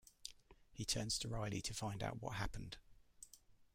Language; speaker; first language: English; native; English